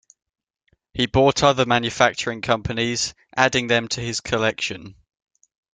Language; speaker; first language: English; native; English